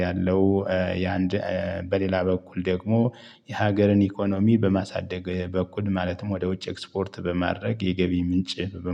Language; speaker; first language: Amharic; native; Amharic